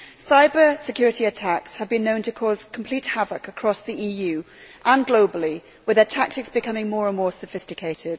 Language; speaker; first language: English; native; English